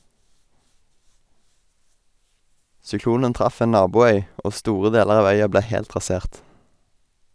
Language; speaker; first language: Norwegian; native; Norwegian